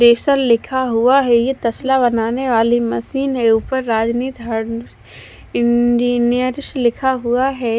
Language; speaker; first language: Hindi; non-native, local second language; Punjabi